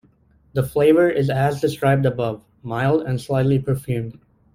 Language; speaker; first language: English; native; English